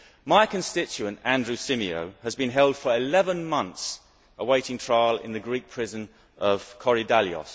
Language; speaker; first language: English; native; English